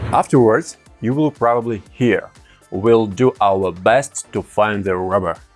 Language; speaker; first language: English; non-native, fluent; Russian